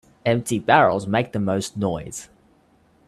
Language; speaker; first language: English; native; English